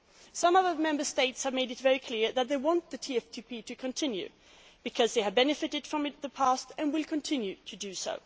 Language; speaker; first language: English; non-native, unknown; Swedish